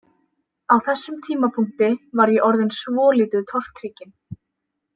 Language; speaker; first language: Icelandic; native; Icelandic